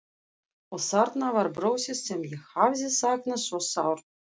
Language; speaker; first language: Icelandic; non-native, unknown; Russian